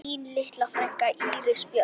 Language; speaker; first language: Icelandic; native; Icelandic